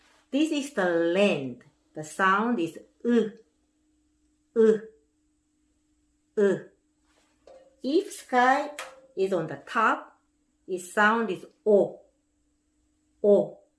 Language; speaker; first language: English; non-native, fluent; Korean